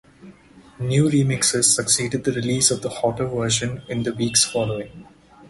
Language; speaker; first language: English; non-native, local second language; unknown